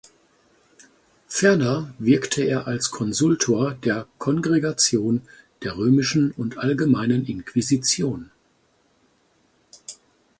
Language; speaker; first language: German; native; German